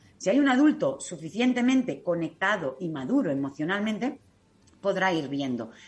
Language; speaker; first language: Spanish; native; Spanish